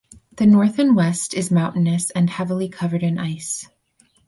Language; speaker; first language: English; native; English